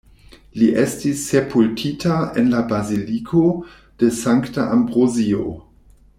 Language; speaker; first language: Esperanto; non-native, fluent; German